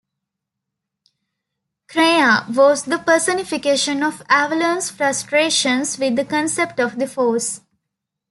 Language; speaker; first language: English; non-native, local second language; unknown